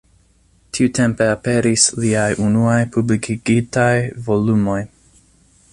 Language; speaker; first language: Esperanto; non-native, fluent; English